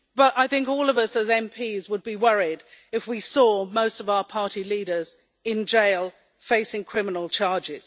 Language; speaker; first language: English; native; English